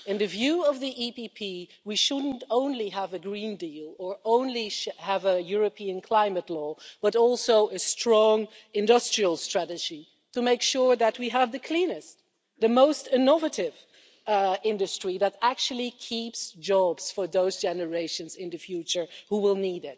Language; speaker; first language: English; non-native, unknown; Dutch